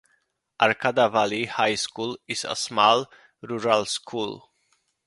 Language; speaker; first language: English; non-native, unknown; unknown